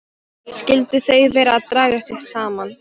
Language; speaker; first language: Icelandic; non-native, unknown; Polish